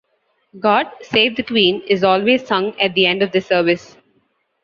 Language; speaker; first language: English; non-native, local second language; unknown